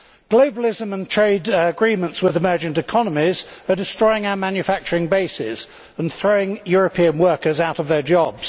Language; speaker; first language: English; native; English